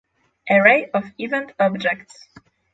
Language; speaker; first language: English; non-native, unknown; Polish